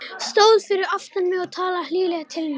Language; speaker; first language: Icelandic; non-native, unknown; Romanian